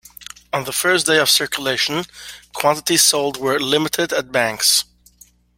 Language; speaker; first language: English; native; English